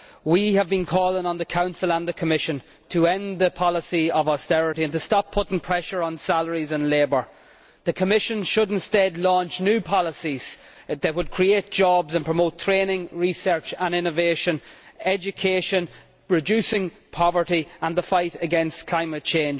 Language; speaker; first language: English; native; English